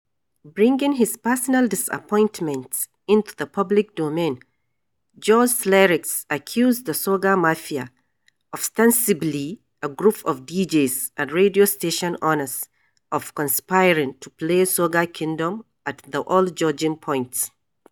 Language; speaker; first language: English; non-native, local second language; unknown